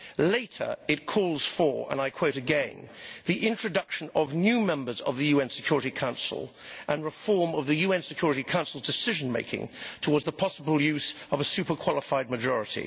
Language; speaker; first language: English; native; English